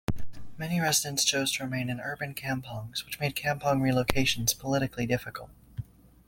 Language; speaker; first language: English; native; English